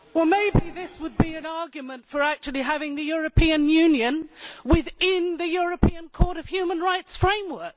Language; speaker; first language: English; native; English